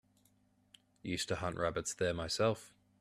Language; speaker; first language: English; native; English